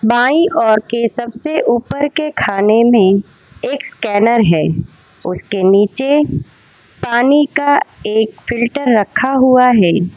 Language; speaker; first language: Hindi; non-native, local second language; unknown